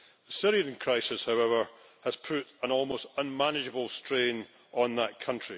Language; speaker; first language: English; native; English